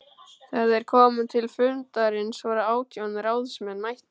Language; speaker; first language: Icelandic; native; Icelandic